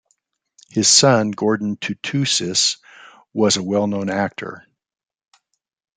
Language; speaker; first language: English; native; English